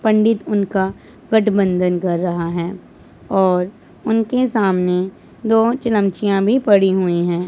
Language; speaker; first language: Hindi; non-native, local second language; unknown